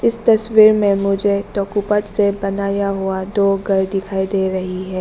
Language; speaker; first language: Hindi; non-native, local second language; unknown